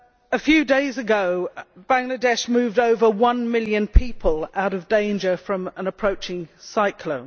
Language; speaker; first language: English; native; English